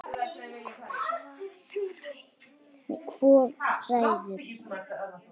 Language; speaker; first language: Icelandic; native; Icelandic